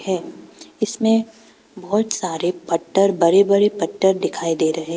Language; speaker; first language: Hindi; non-native, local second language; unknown